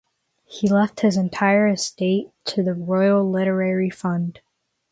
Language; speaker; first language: English; native; English